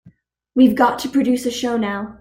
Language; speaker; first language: English; native; English